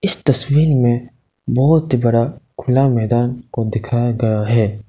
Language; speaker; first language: Hindi; non-native, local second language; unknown